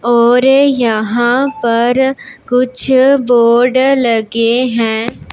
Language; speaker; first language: Hindi; non-native, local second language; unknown